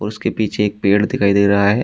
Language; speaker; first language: Hindi; native; Hindi